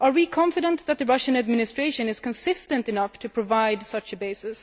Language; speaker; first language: English; non-native, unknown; Swedish